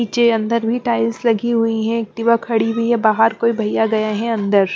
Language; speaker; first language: Hindi; non-native, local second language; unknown